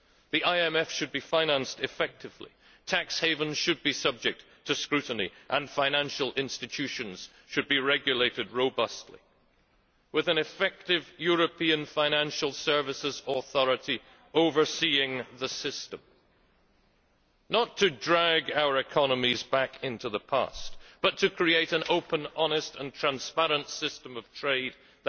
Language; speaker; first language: English; native; English